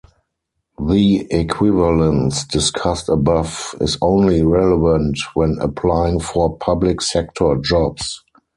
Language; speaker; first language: English; non-native, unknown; German